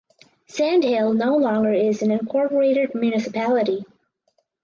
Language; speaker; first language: English; native; English